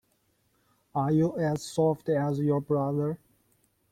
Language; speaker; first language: English; non-native, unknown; Chinese